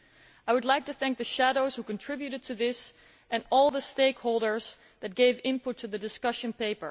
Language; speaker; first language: English; non-native, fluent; Dutch